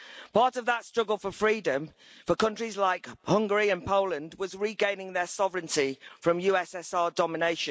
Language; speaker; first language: English; native; English